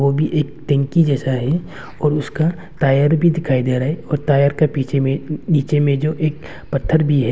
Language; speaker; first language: Hindi; non-native, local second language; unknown